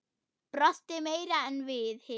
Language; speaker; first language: Icelandic; non-native, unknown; German